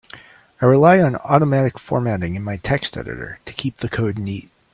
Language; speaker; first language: English; native; English